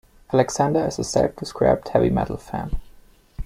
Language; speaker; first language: English; non-native, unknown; German